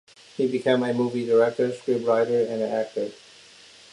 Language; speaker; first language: English; non-native, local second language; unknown